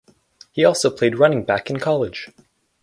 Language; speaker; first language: English; native; English